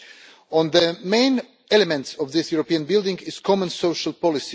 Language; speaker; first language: English; non-native, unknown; Russian